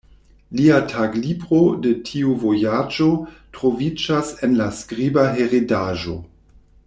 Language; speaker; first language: Esperanto; non-native, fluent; German